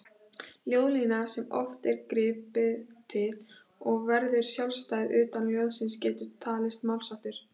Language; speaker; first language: Icelandic; native; Icelandic